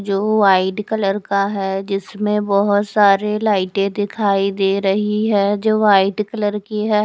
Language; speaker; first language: Hindi; non-native, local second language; Punjabi